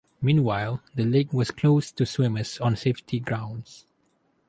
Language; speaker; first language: English; non-native, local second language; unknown